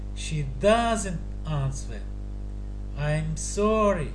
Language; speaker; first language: English; non-native, fluent; Russian